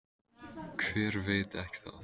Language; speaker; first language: Icelandic; native; Icelandic